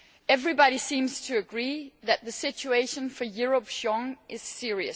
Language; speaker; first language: English; non-native, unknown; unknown